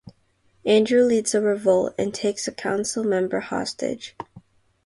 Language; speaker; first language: English; non-native, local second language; Filipino